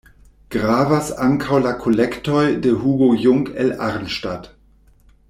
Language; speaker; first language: Esperanto; non-native, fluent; German